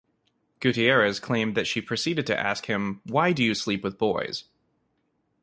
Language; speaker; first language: English; native; English